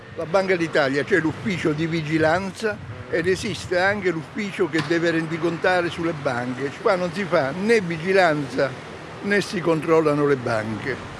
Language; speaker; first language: Italian; native; Italian